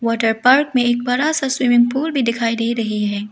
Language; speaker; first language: Hindi; early bilingual, other home language; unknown